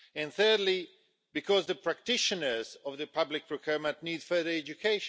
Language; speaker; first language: English; non-native, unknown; Swedish